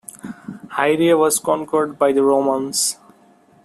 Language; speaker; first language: English; non-native, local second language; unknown